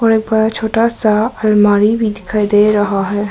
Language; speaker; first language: Hindi; early bilingual, other home language; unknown